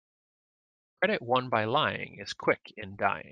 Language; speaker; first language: English; native; English